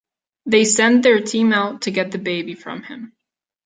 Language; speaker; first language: English; non-native, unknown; Catalan